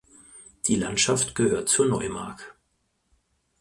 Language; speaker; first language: German; native; German